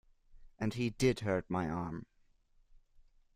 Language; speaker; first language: English; non-native, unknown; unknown